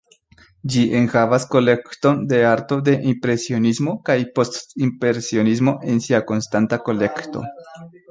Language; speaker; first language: Esperanto; non-native, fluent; Spanish